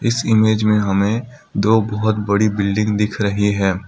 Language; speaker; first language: Hindi; non-native, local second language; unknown